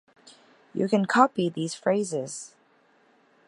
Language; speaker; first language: English; native; English